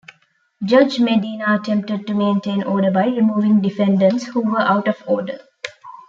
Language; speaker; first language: English; non-native, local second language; Tamil